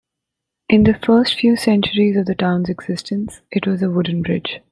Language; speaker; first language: English; non-native, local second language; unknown